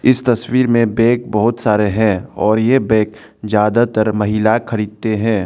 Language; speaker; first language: Hindi; non-native, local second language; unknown